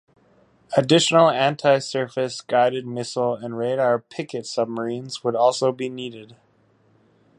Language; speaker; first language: English; native; English